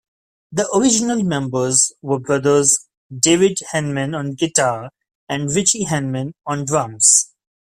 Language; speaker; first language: English; non-native, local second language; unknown